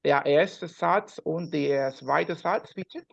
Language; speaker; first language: German; non-native, learner; Spanish